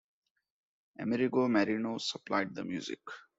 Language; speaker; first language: English; non-native, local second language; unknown